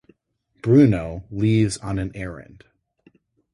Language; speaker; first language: English; native; English